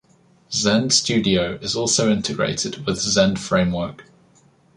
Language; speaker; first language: English; native; English